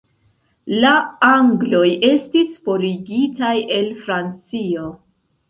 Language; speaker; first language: Esperanto; non-native, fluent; Central Kurdish